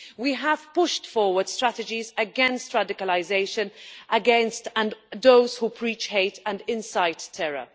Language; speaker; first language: English; non-native, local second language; Maltese